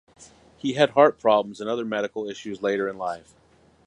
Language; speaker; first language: English; native; English